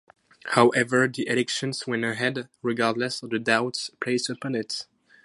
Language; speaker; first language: English; non-native, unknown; French